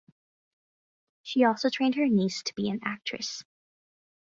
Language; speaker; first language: English; native; English